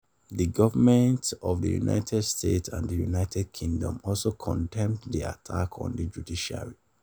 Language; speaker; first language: English; non-native, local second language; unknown